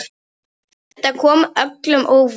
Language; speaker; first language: Icelandic; non-native, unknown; Polish